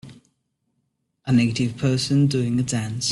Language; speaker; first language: English; non-native, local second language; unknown